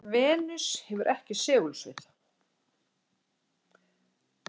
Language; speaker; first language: Icelandic; native; Icelandic